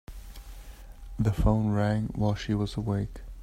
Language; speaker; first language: English; non-native, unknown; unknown